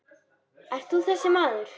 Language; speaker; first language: Icelandic; native; Icelandic